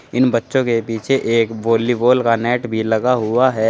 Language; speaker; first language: Hindi; native; Hindi